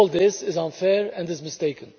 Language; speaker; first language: English; non-native, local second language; Maltese